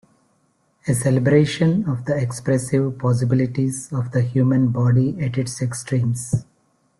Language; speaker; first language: English; non-native, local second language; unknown